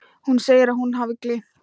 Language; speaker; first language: Icelandic; non-native, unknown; Thai